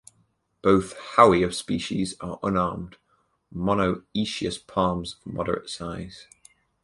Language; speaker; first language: English; native; English